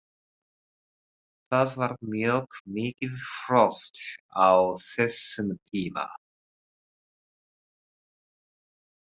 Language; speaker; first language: Icelandic; non-native, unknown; Japanese